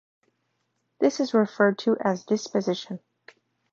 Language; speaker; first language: English; native; English